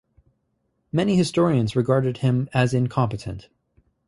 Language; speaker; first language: English; native; English